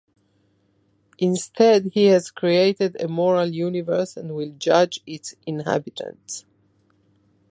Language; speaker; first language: English; non-native, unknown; Spanish